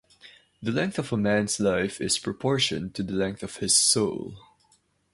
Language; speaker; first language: English; non-native, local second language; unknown